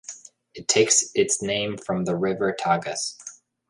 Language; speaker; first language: English; native; English